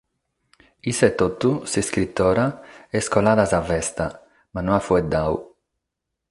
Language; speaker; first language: Sardinian; non-native, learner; Catalan